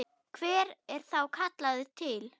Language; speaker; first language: Icelandic; non-native, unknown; German